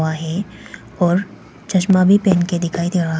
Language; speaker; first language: Hindi; non-native, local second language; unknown